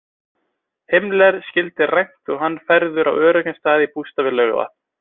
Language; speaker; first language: Icelandic; native; Icelandic